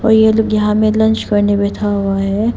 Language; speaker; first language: Hindi; non-native, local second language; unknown